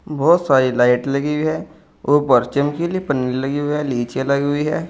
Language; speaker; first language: Hindi; native; Hindi